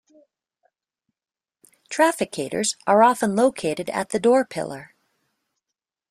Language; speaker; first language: English; native; English